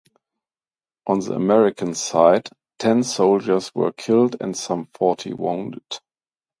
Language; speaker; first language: English; non-native, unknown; German